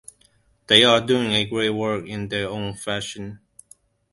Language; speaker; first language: English; non-native, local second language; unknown